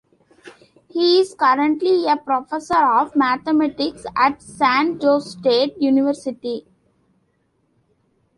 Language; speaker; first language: English; non-native, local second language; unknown